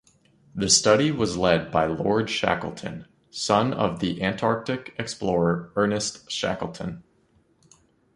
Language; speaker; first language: English; native; English